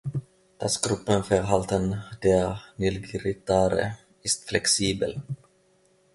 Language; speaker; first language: German; non-native, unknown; Finnish